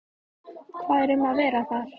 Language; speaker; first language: Icelandic; native; Icelandic